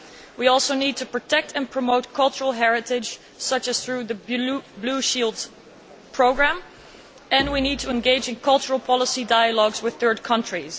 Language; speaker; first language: English; non-native, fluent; Dutch